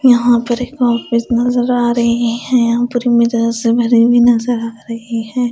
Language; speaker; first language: Hindi; non-native, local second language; Punjabi